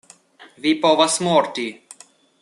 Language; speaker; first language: Esperanto; non-native, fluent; Russian